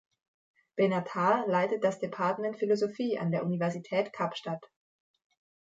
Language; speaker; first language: German; native; German